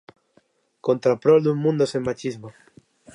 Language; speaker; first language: Galician; native; Galician